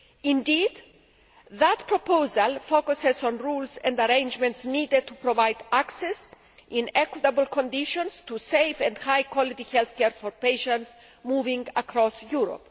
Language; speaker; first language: English; non-native, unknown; Greek